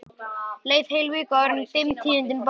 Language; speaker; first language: Icelandic; native; Icelandic